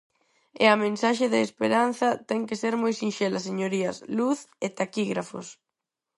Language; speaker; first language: Galician; non-native, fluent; Spanish